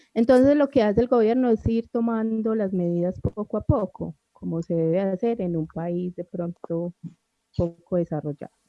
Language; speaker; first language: Spanish; native; Spanish